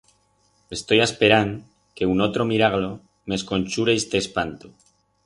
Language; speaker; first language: Aragonese; non-native, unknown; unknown